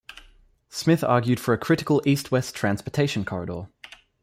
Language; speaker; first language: English; native; English